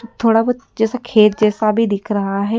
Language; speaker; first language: Hindi; native; Hindi